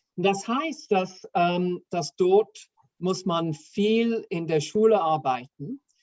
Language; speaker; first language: German; non-native, fluent; English